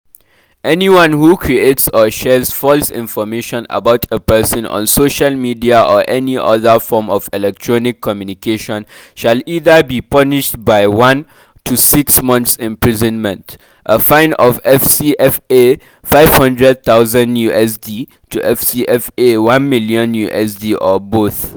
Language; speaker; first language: English; non-native, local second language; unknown